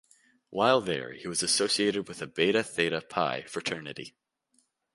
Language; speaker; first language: English; native; English